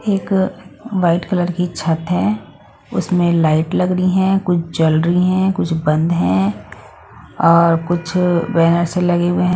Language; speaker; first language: Hindi; non-native, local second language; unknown